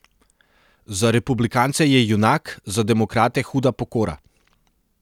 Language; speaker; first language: Slovenian; non-native, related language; Serbian